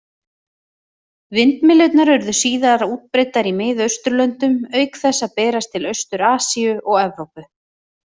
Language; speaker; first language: Icelandic; native; Icelandic